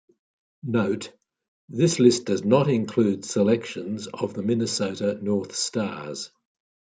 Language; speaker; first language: English; native; English